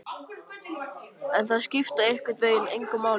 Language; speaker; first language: Icelandic; native; Icelandic